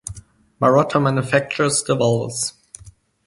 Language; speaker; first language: English; non-native, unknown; German